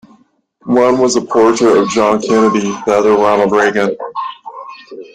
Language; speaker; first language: English; native; English